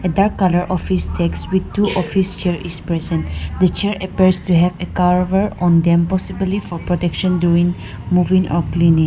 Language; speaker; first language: English; non-native, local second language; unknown